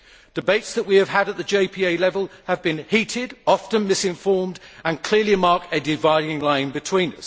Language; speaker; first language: English; native; English